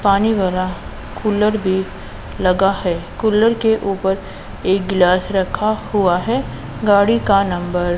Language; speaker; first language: Hindi; non-native, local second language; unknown